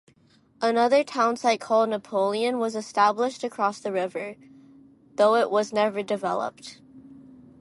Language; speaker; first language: English; non-native, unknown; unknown